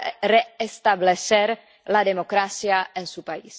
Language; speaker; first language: Spanish; non-native, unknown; Czech